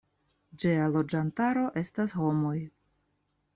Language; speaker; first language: Esperanto; non-native, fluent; Russian